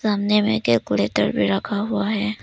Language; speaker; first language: Hindi; early bilingual, other home language; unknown